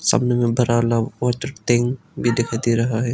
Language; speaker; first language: Hindi; non-native, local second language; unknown